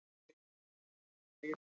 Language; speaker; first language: Icelandic; non-native, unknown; English